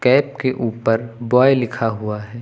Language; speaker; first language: Hindi; native; Hindi